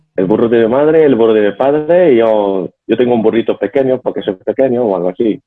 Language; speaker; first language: Spanish; non-native, fluent; Arabic